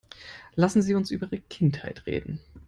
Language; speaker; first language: English; non-native, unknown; German